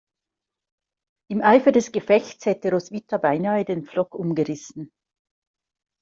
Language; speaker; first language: German; native; German